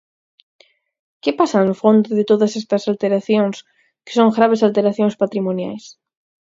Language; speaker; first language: Galician; native; Galician